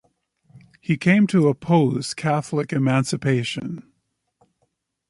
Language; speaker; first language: English; native; English